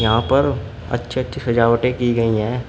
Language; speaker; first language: Hindi; native; Hindi